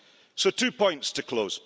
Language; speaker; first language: English; early bilingual, heritage; English